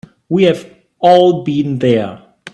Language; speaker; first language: English; non-native, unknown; German